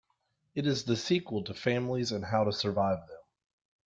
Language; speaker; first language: English; native; English